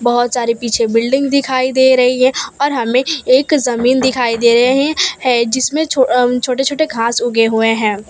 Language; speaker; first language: Hindi; non-native, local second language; Gujarati